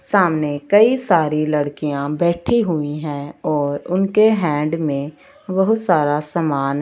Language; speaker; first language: Hindi; non-native, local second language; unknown